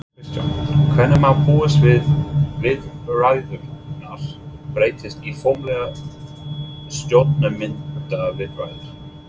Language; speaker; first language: Icelandic; non-native, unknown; English